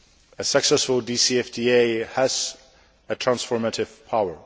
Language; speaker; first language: English; non-native, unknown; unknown